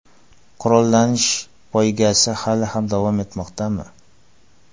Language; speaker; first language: Uzbek; non-native, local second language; Kara-Kalpak